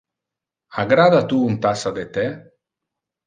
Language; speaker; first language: Interlingua; non-native, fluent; Italian